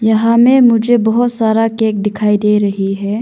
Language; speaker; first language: Hindi; non-native, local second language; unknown